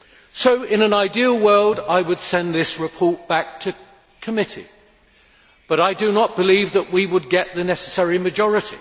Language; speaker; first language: English; native; English